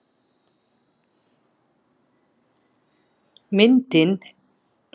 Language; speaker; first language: Icelandic; native; Icelandic